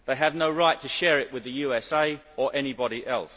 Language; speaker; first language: English; native; English